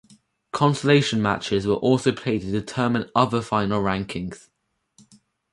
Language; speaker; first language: English; native; English